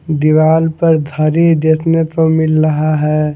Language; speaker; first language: Hindi; non-native, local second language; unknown